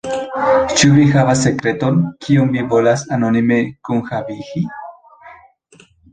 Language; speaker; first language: Esperanto; non-native, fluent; Spanish